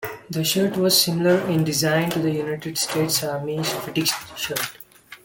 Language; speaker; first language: English; non-native, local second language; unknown